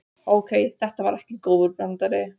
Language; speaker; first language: Icelandic; non-native, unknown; Polish